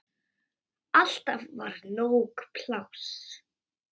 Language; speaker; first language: Icelandic; native; Icelandic